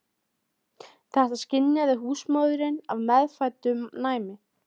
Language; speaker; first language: Icelandic; native; Icelandic